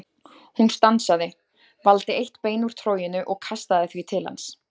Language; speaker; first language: Icelandic; native; Icelandic